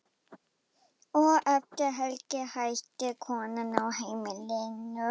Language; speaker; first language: Icelandic; non-native, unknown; German